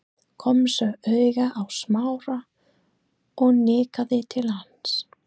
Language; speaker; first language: Icelandic; non-native, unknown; English